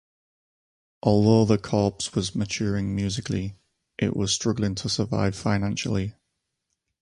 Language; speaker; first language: English; native; English